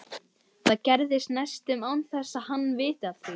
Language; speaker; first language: Icelandic; native; Icelandic